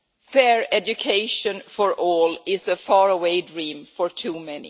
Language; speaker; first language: English; non-native, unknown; Swedish